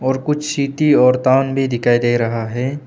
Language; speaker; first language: Hindi; non-native, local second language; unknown